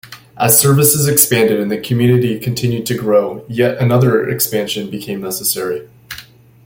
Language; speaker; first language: English; native; English